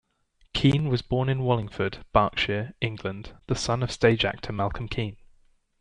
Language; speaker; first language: English; native; English